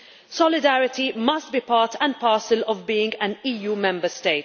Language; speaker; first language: English; non-native, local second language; Maltese